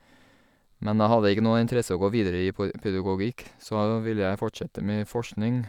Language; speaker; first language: Norwegian; non-native, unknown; English